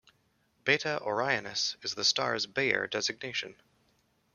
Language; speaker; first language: English; native; English